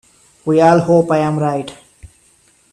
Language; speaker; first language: English; non-native, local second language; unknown